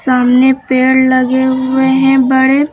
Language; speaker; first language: Hindi; native; Hindi